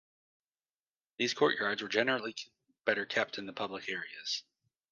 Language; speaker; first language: English; native; English